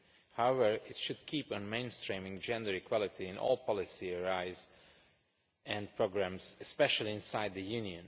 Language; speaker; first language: English; non-native, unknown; Romanian